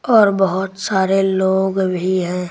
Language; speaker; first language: Hindi; native; Hindi